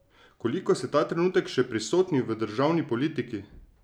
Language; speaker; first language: Slovenian; native; Slovenian